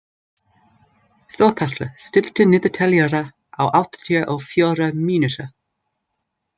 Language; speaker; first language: Icelandic; non-native, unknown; English